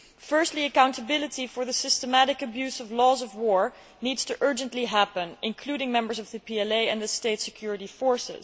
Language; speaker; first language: English; non-native, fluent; Dutch